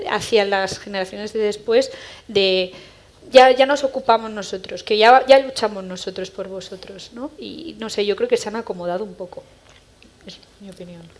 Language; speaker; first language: Spanish; early bilingual, other home language; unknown